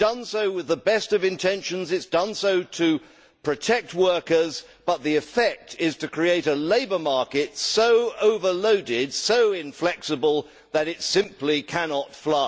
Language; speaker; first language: English; native; English